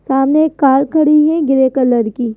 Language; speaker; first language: Hindi; native; Hindi